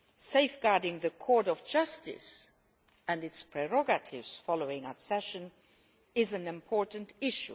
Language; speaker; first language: English; non-native, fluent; Luxembourgish